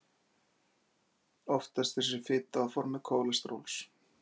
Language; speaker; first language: Icelandic; native; Icelandic